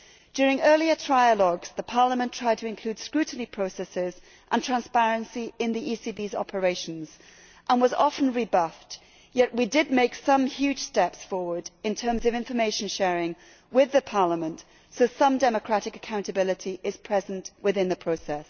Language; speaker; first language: English; native; English